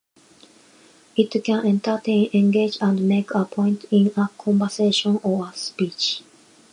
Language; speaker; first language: English; non-native, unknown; Japanese